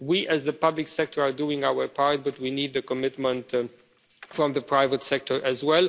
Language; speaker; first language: English; non-native, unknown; Romanian